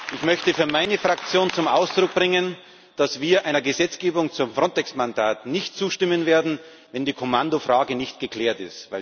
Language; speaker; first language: German; native; German